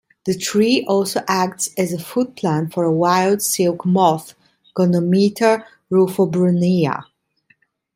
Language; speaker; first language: English; non-native, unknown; Italian